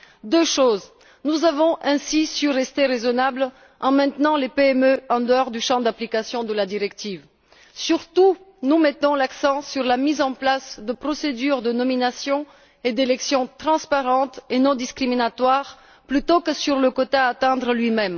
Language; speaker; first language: French; non-native, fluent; Bulgarian